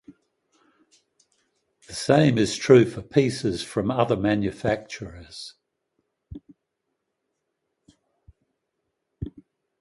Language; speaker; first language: English; native; English